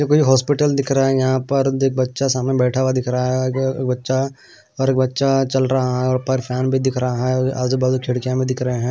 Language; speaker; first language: Hindi; non-native, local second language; Punjabi